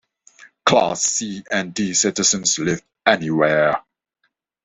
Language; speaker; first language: English; non-native, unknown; Dutch